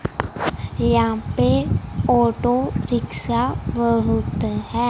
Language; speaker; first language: Hindi; non-native, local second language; Punjabi